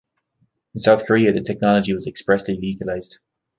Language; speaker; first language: English; native; English